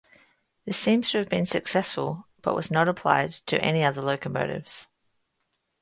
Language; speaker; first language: English; native; English